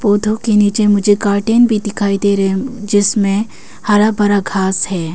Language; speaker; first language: Hindi; early bilingual, other home language; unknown